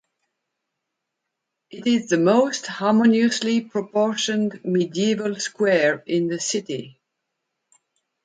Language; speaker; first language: English; non-native, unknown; French